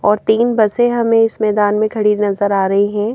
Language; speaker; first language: Hindi; native; Hindi